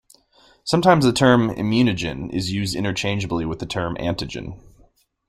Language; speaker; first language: English; native; English